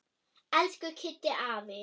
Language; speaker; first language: Icelandic; non-native, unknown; German